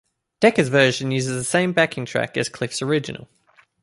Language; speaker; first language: English; native; English